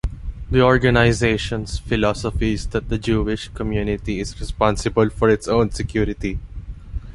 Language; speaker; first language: English; non-native, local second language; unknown